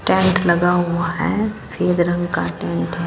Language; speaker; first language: Hindi; non-native, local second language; Punjabi